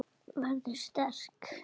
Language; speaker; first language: Icelandic; native; Icelandic